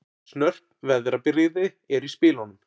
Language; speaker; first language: Icelandic; native; Icelandic